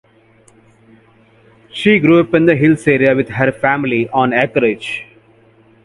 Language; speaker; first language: English; non-native, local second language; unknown